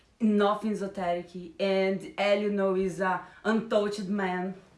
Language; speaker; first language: English; non-native, learner; Portuguese